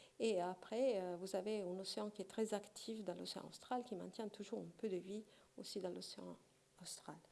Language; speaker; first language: French; non-native, fluent; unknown